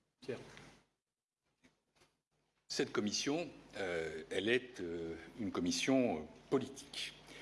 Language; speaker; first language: French; native; French